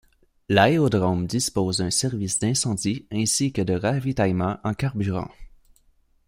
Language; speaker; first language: French; native; French